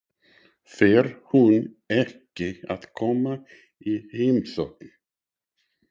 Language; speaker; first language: Icelandic; non-native, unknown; English